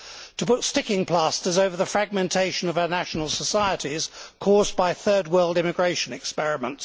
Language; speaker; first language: English; native; English